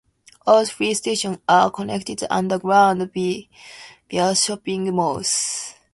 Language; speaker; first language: English; non-native, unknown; Japanese